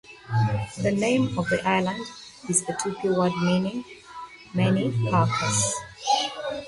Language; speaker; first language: English; native; English